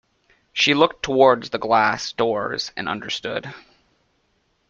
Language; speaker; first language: English; native; English